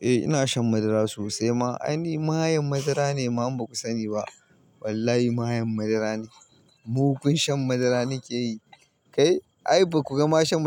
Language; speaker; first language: Hausa; native; Hausa